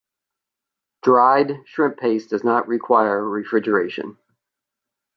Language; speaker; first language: English; native; English